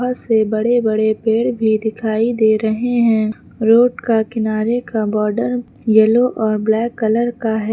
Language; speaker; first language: Hindi; native; Hindi